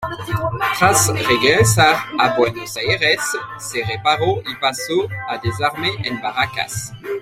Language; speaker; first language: Spanish; non-native, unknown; French